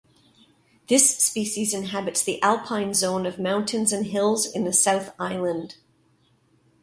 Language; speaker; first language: English; native; English